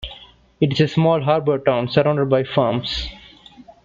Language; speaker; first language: English; non-native, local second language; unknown